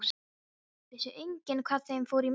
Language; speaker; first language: Icelandic; non-native, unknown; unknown